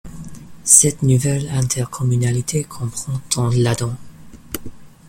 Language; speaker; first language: French; non-native, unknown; English